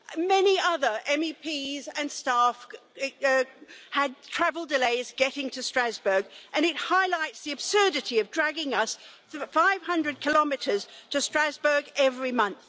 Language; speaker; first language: English; native; English